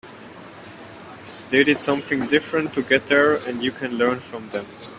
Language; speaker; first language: English; non-native, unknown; German